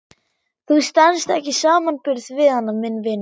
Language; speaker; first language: Icelandic; non-native, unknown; German